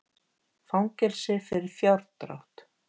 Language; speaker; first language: Icelandic; native; Icelandic